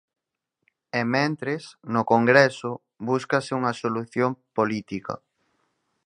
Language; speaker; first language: Galician; native; Galician